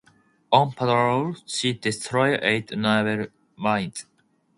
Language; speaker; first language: English; non-native, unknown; Japanese